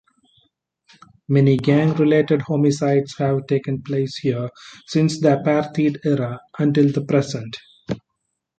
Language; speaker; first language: English; non-native, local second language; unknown